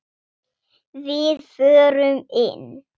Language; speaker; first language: Icelandic; non-native, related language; Swedish